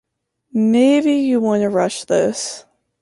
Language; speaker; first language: English; native; English